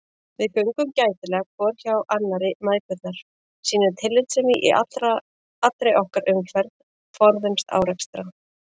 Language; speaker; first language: Icelandic; native; Icelandic